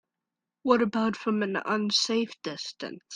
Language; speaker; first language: English; native; English